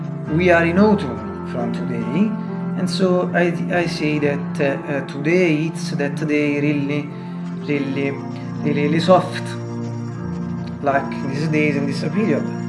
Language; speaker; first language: English; non-native, learner; Italian